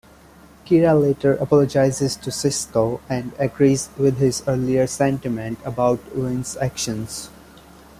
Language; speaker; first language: English; non-native, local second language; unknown